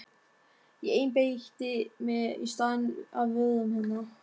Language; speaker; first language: Icelandic; non-native, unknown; German